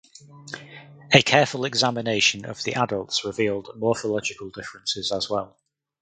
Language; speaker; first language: English; native; English